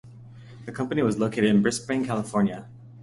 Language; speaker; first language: English; native; English